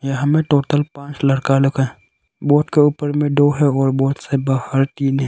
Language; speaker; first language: Hindi; non-native, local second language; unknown